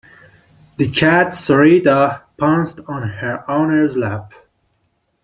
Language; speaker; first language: English; non-native, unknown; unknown